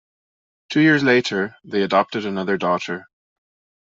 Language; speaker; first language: English; non-native, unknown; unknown